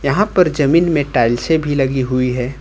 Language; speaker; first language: Hindi; native; Hindi